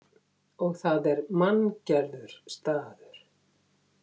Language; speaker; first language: Icelandic; native; Icelandic